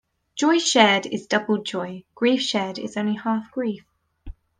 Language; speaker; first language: English; native; English